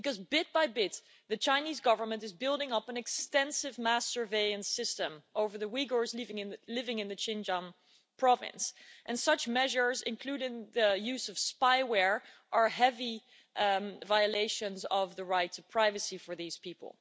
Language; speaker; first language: English; non-native, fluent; Dutch